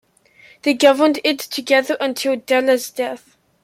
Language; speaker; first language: English; native; English